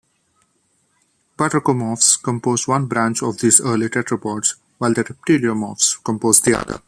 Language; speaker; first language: English; non-native, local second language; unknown